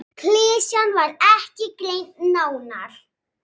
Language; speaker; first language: Icelandic; native; Icelandic